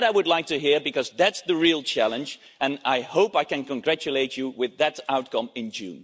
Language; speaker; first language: English; non-native, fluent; Dutch